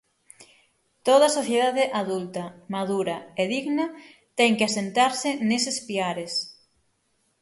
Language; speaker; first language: Galician; native; Galician